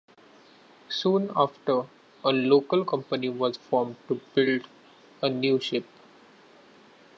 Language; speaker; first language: English; non-native, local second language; Marathi